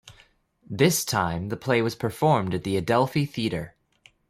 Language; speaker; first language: English; native; English